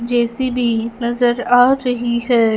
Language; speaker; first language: Hindi; non-native, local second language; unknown